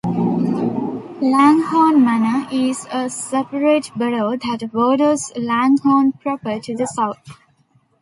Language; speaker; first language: English; non-native, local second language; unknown